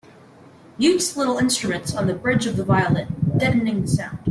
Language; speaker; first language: English; native; English